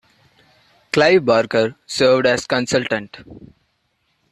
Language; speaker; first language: English; non-native, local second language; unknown